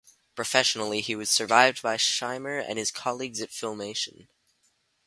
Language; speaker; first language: English; native; English